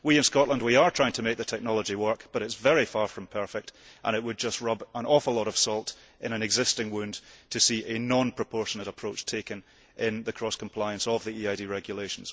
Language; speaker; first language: English; early bilingual, heritage; English